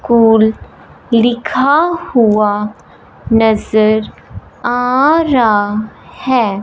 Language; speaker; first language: Hindi; non-native, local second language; Punjabi